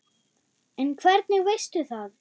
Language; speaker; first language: Icelandic; non-native, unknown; German